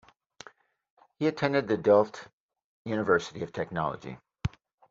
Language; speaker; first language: English; native; English